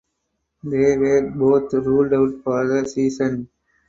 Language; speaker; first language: English; non-native, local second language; Tamil